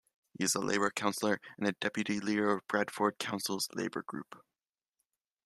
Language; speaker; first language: English; native; English